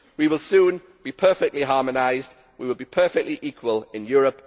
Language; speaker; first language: English; native; English